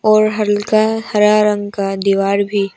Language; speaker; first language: Hindi; non-native, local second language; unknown